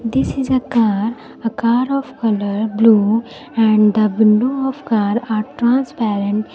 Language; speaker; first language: English; non-native, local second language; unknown